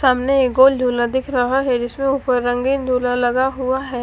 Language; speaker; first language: Hindi; native; Hindi